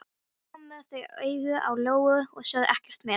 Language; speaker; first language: Icelandic; non-native, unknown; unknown